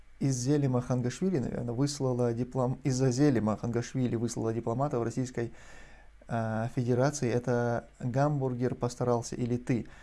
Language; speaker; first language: Russian; non-native, local second language; Chechen